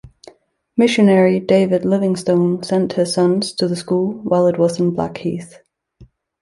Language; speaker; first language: English; native; English